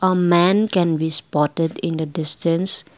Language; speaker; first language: English; non-native, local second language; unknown